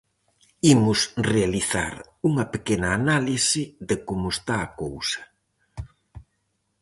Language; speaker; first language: Galician; native; Galician